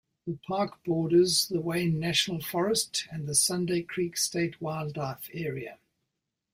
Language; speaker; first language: English; native; English